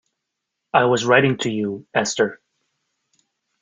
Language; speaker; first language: English; native; English